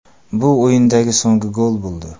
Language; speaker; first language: Uzbek; non-native, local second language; Kara-Kalpak